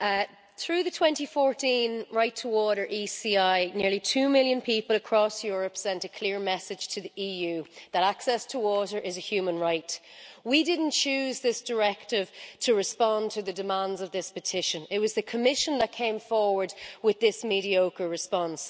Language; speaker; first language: English; native; English